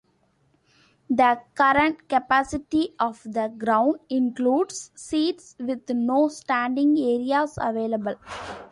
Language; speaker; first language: English; non-native, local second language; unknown